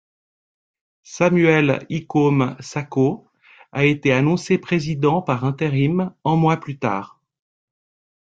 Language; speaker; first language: French; native; French